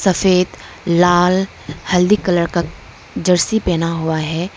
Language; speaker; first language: Hindi; non-native, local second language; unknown